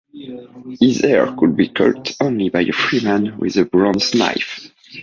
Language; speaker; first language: English; non-native, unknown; French